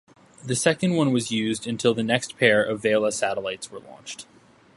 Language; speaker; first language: English; native; English